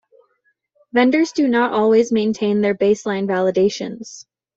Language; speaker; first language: English; native; English